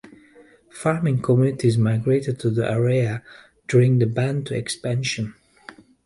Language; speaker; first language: English; native; English